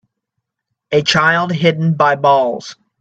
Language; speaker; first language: English; native; English